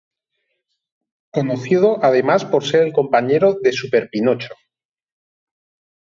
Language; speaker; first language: Spanish; non-native, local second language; Catalan